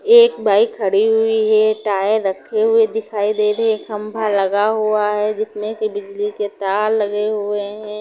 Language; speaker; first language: Hindi; non-native, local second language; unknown